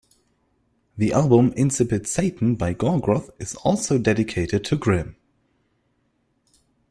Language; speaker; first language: English; non-native, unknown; German